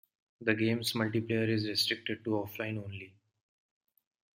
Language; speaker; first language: English; non-native, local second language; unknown